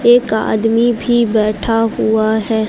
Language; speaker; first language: Hindi; native; Hindi